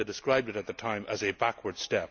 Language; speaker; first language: English; native; English